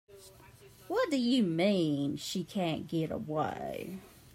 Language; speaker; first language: English; native; English